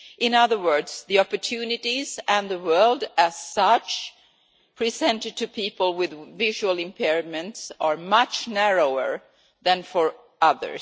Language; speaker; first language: English; non-native, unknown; Swedish